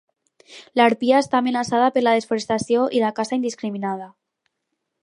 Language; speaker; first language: Catalan; non-native, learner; Spanish